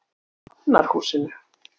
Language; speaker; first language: Icelandic; native; Icelandic